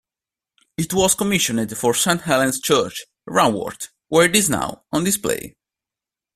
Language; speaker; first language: English; non-native, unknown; Italian